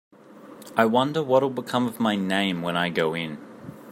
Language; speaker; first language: English; native; English